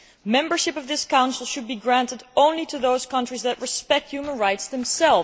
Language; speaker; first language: English; non-native, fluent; Dutch